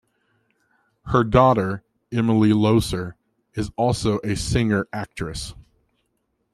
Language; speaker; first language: English; native; English